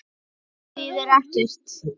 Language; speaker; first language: Icelandic; native; Icelandic